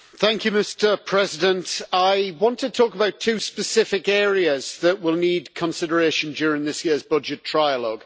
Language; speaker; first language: English; native; English